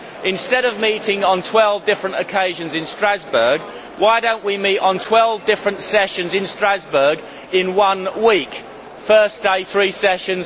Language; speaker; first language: English; native; English